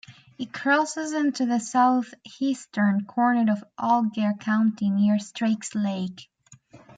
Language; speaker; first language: English; native; English